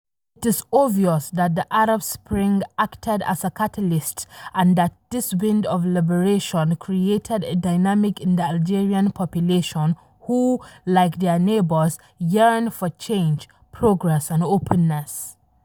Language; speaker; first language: English; non-native, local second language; Hausa